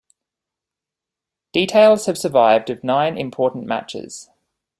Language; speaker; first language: English; native; English